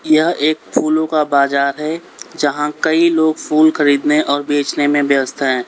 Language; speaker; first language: Hindi; native; Hindi